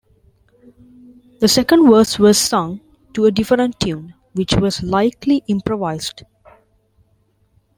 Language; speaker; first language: English; non-native, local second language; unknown